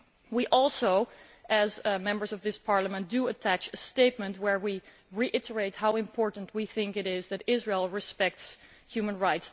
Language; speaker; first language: English; non-native, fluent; Dutch